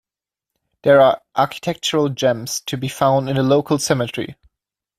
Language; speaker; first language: English; non-native, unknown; German